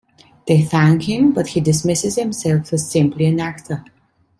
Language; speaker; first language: English; non-native, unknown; Italian